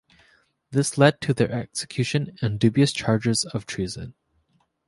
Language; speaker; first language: English; native; English